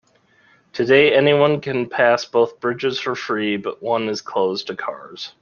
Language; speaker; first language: English; native; English